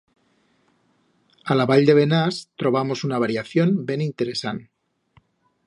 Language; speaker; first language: Aragonese; native; Aragonese